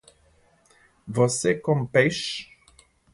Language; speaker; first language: Portuguese; non-native, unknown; English